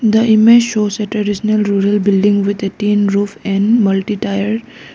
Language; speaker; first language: English; non-native, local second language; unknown